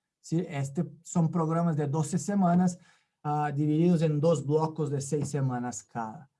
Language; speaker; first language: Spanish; non-native, related language; Portuguese